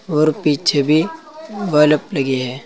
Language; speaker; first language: Hindi; native; Hindi